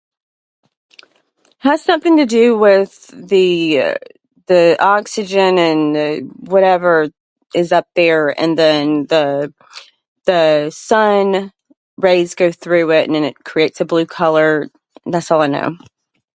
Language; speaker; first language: English; native; English